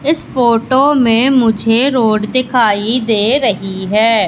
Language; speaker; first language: Hindi; native; Hindi